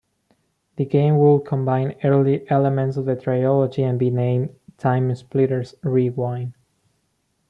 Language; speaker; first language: English; non-native, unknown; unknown